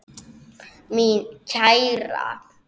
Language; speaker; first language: Icelandic; native; Icelandic